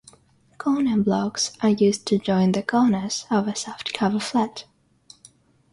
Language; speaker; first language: English; non-native, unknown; Russian